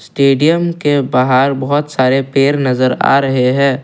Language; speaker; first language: Hindi; non-native, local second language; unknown